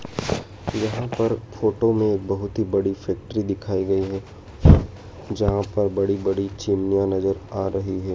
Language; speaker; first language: Hindi; native; Hindi